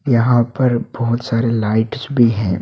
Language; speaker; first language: Hindi; non-native, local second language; Bangla